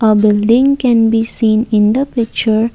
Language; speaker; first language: English; non-native, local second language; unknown